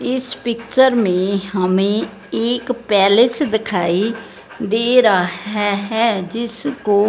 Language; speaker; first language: Hindi; non-native, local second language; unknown